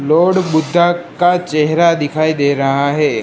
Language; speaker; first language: Hindi; non-native, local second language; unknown